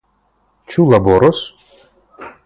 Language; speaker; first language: Esperanto; non-native, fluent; Russian